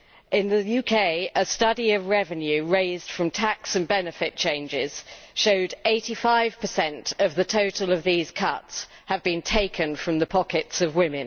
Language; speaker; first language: English; native; English